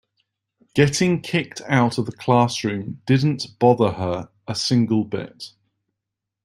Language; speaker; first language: English; native; English